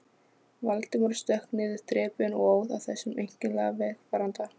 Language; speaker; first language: Icelandic; non-native, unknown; Polish